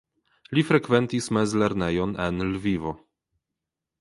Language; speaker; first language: Esperanto; non-native, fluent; Polish